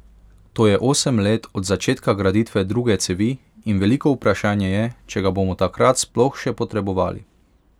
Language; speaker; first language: Slovenian; non-native, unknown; Hungarian